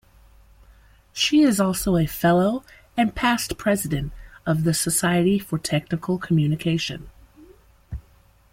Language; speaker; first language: English; native; English